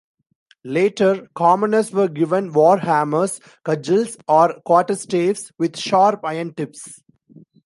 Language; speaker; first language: English; non-native, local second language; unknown